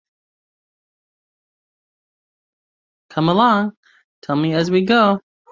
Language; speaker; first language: English; native; English